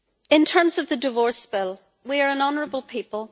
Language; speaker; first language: English; native; English